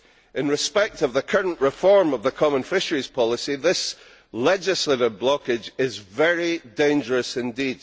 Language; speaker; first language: English; native; English